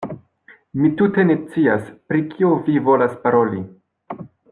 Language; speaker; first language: Esperanto; non-native, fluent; French